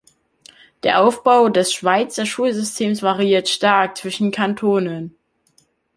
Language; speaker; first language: German; native; German